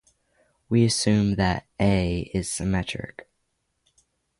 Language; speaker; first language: English; native; English